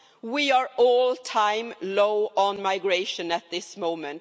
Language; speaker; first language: English; non-native, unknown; Swedish